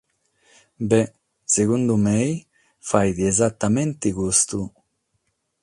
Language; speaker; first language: Sardinian; non-native, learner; Catalan